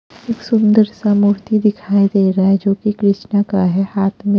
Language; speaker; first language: Hindi; non-native, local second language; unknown